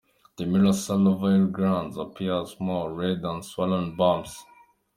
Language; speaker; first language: English; non-native, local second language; Kinyarwanda